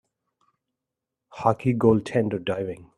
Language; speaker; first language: English; non-native, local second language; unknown